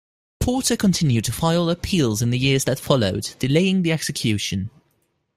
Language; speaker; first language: English; non-native, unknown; Dutch